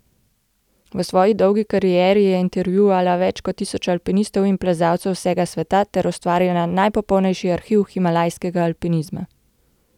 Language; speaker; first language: Slovenian; native; Slovenian